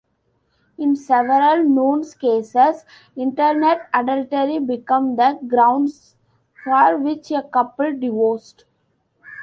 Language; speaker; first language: English; non-native, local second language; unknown